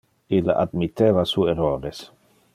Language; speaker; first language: Interlingua; non-native, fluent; Dutch